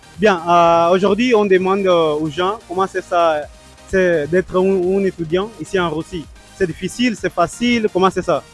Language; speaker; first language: French; non-native, learner; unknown